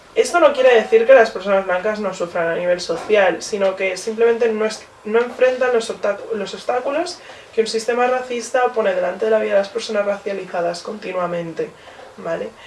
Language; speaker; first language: Spanish; early bilingual, other home language; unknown